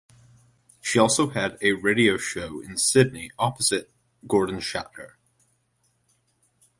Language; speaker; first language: English; native; English